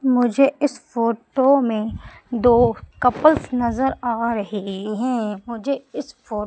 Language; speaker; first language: Hindi; native; Hindi